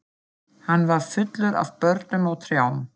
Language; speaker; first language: Icelandic; non-native, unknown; German